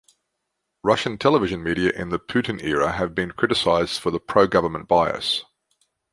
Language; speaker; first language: English; native; English